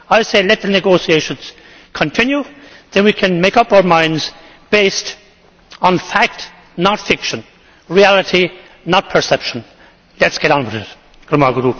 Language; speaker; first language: English; native; English